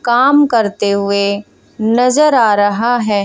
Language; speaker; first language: Hindi; native; Hindi